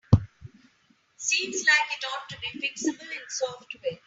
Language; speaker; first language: English; non-native, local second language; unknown